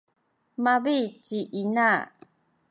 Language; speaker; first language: Sakizaya; non-native, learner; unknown